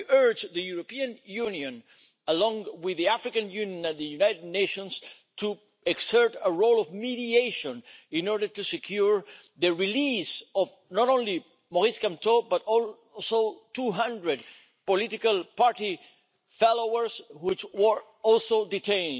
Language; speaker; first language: English; non-native, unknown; Spanish